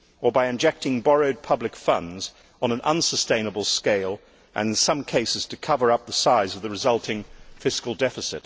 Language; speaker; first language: English; native; English